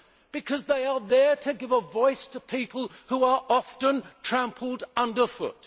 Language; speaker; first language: English; native; English